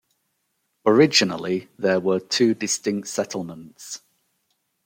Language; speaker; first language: English; native; English